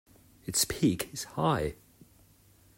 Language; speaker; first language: English; non-native, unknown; Catalan